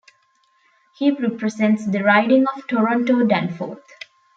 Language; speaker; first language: English; non-native, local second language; Tamil